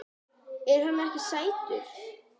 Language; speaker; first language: Icelandic; native; Icelandic